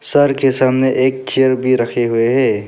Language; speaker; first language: Hindi; non-native, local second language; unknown